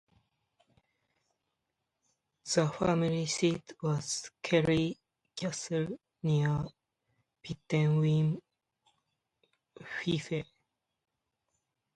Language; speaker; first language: English; non-native, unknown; Japanese